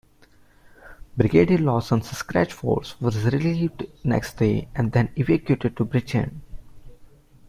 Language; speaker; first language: English; non-native, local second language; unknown